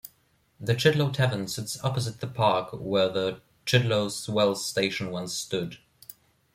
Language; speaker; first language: English; non-native, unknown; German